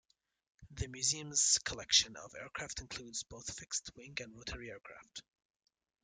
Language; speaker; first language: English; native; English